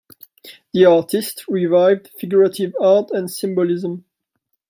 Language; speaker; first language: English; non-native, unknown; French